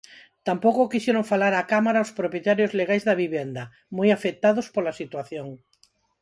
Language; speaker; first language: Galician; non-native, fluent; Spanish